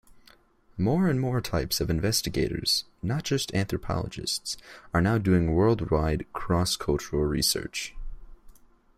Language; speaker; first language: English; native; English